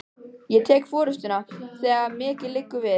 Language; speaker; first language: Icelandic; native; Icelandic